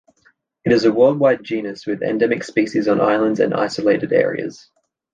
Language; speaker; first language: English; native; English